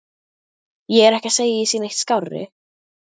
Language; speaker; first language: Icelandic; native; Icelandic